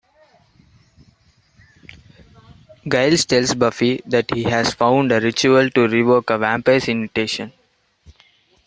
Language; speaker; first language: English; non-native, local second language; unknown